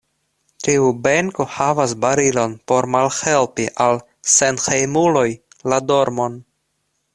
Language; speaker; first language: Esperanto; non-native, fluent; Russian